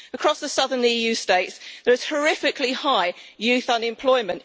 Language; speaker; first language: English; native; English